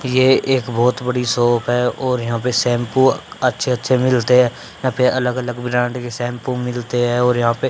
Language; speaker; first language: Hindi; native; Hindi